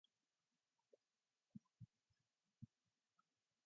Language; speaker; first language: English; non-native, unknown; Mongolian